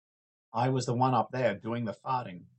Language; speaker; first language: English; native; English